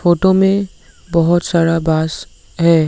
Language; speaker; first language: Hindi; non-native, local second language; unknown